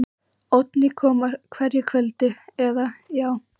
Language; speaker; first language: Icelandic; native; Icelandic